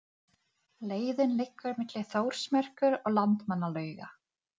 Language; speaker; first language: Icelandic; non-native, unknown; Czech